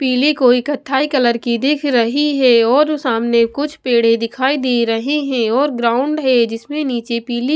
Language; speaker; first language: Hindi; non-native, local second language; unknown